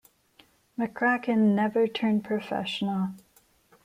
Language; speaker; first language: English; non-native, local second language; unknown